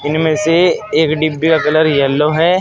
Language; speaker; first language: Hindi; native; Hindi